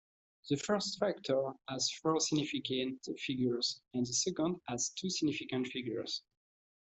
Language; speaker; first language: English; non-native, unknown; French